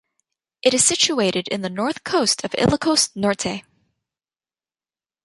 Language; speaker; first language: English; native; English